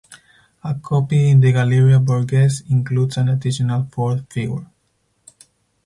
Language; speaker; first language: English; non-native, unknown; Spanish